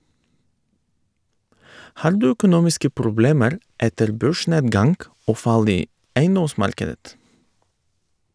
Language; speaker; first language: Norwegian; non-native, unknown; Bulgarian